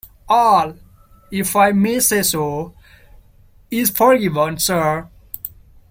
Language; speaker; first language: English; non-native, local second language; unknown